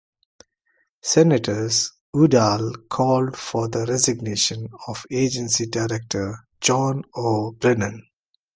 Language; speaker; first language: English; non-native, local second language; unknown